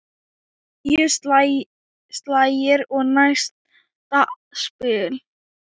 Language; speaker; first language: Icelandic; non-native, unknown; Thai